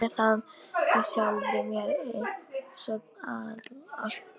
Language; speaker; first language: Icelandic; non-native, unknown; Polish